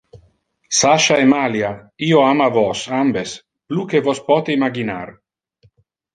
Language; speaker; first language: Interlingua; non-native, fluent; Italian